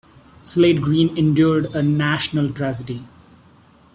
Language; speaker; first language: English; non-native, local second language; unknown